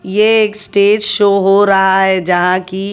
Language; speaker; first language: Hindi; native; Hindi